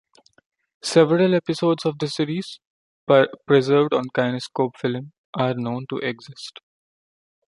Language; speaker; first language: English; non-native, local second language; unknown